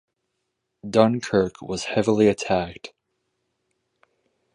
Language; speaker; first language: English; native; English